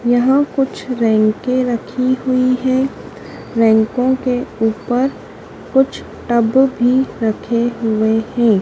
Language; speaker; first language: Hindi; native; Hindi